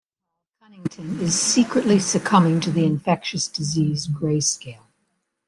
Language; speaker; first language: English; native; English